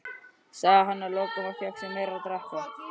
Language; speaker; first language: Icelandic; native; Icelandic